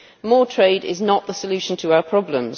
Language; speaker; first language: English; native; English